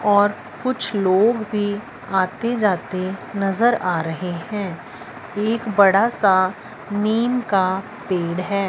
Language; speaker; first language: Hindi; non-native, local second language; Punjabi